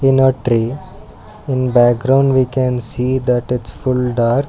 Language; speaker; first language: English; non-native, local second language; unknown